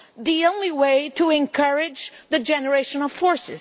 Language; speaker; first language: English; non-native, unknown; Portuguese